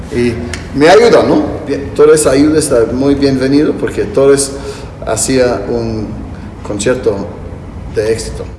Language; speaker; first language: Spanish; non-native, fluent; English